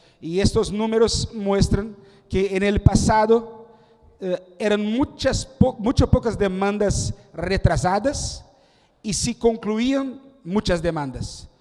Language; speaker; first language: Spanish; non-native, related language; Portuguese